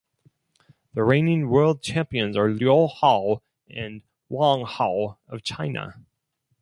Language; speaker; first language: English; non-native, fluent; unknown